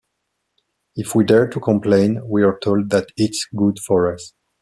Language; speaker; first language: English; non-native, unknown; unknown